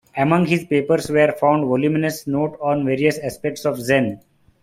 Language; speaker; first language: English; non-native, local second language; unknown